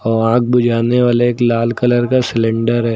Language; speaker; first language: Hindi; native; Hindi